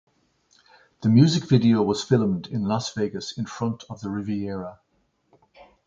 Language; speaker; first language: English; native; English